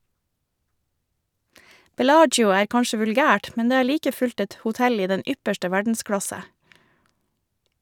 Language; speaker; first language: Norwegian; native; Norwegian